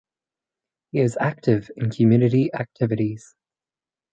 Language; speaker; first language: English; native; English